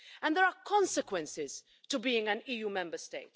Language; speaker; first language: English; non-native, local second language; Maltese